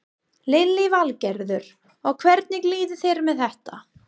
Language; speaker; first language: Icelandic; non-native, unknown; English